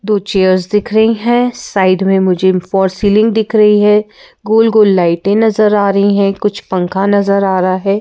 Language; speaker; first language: Hindi; native; Hindi